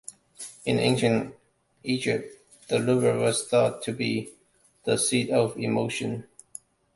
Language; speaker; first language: English; non-native, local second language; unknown